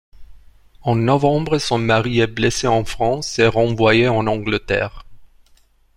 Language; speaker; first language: French; non-native, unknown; Romanian